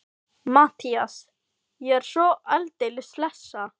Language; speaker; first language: Icelandic; non-native, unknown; Filipino